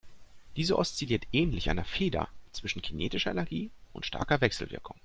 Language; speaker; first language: German; native; German